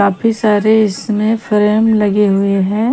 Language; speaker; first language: Hindi; native; Hindi